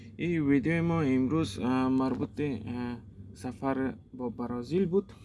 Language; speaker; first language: Persian; native; Persian